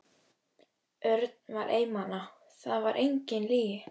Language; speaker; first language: Icelandic; native; Icelandic